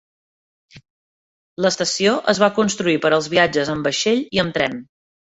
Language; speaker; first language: Catalan; native; Catalan